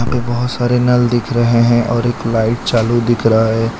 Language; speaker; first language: Hindi; non-native, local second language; Gujarati